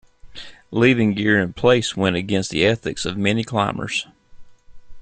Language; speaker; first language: English; native; English